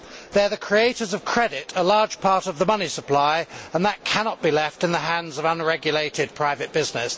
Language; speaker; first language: English; native; English